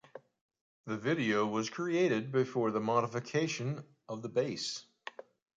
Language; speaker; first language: English; native; English